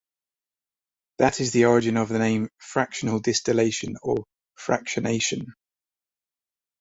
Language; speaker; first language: English; native; English